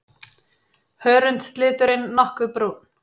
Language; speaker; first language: Icelandic; native; Icelandic